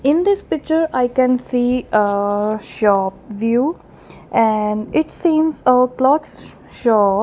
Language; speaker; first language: English; non-native, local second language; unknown